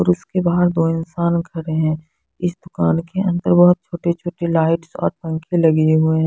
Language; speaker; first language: Hindi; non-native, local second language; Punjabi